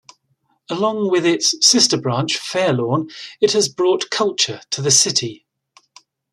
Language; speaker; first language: English; native; English